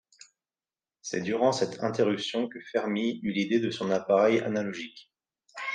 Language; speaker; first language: French; native; French